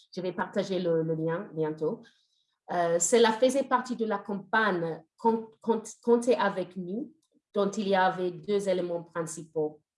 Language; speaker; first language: French; non-native, fluent; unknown